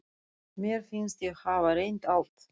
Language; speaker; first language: Icelandic; non-native, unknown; Russian